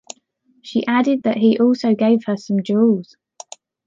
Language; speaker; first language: English; native; English